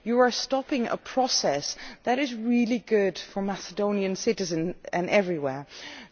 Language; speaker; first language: English; non-native, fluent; Dutch